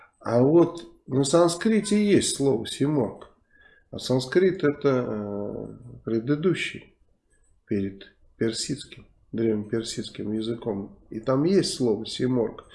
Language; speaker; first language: Russian; native; Russian